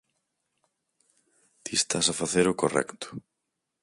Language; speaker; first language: Galician; native; Galician